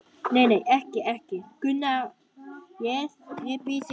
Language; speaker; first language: Icelandic; non-native, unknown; Vietnamese